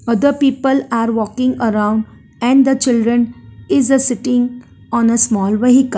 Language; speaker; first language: English; non-native, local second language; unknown